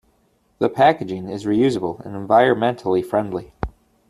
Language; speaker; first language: English; native; English